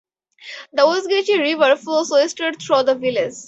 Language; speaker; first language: English; native; English